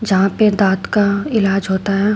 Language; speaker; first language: Hindi; native; Hindi